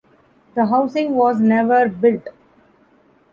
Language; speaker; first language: English; non-native, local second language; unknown